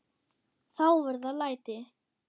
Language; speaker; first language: Icelandic; non-native, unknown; German